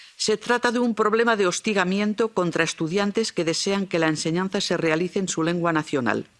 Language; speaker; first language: Spanish; non-native, local second language; Catalan